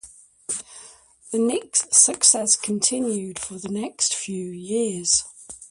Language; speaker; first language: English; native; English